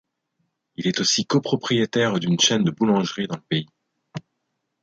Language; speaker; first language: French; native; French